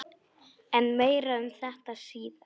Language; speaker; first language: Icelandic; non-native, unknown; Polish